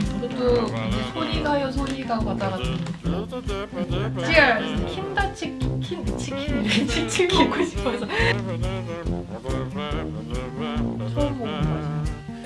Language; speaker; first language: Korean; native; Korean